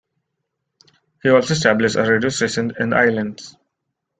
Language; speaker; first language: English; non-native, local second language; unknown